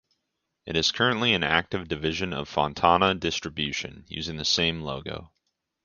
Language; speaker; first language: English; native; English